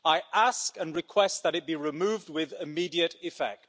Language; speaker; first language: English; native; English